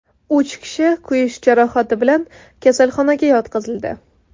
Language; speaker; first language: Uzbek; non-native, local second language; Tajik